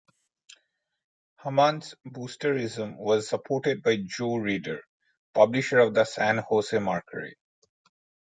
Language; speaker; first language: English; non-native, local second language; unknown